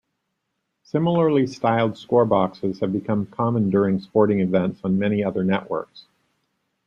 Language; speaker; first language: English; native; English